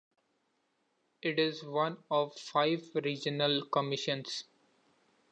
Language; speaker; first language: English; non-native, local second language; Marathi